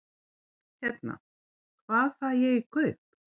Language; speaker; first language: Icelandic; non-native, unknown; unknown